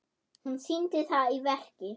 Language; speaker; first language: Icelandic; non-native, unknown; German